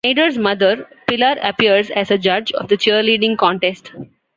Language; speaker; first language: English; non-native, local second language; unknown